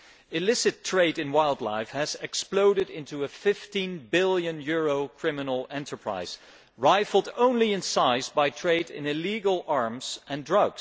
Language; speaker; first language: English; non-native, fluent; Dutch